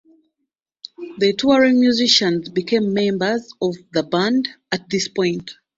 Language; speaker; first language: English; non-native, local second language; Ganda